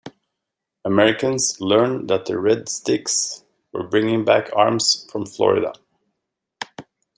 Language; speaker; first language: English; native; English